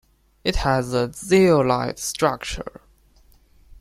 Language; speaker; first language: English; non-native, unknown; Chinese